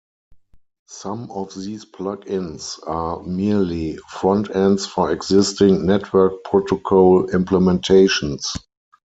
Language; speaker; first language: English; non-native, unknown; German